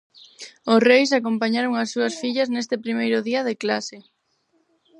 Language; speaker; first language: Galician; non-native, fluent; Spanish